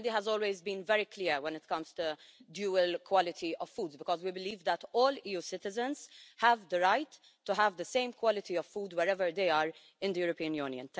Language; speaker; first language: English; non-native, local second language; Maltese